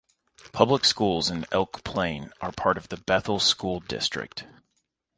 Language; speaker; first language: English; native; English